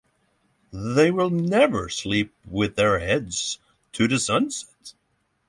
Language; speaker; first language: English; non-native, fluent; Norwegian